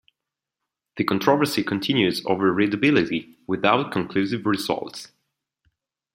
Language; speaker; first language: English; non-native, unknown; Italian